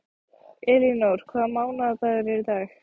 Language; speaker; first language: Icelandic; native; Icelandic